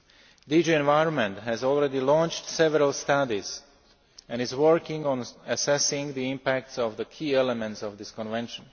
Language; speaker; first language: English; non-native, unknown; Slovak